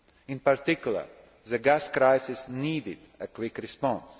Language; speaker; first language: English; non-native, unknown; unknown